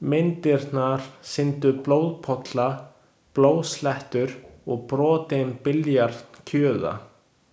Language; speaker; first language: Icelandic; non-native, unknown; Chinese